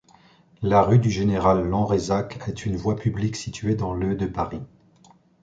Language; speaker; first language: French; native; French